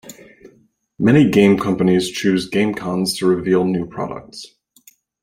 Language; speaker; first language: English; native; English